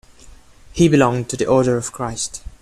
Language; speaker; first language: English; non-native, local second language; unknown